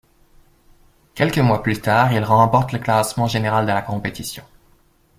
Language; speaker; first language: French; native; French